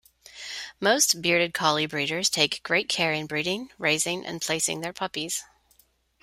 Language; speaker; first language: English; non-native, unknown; Spanish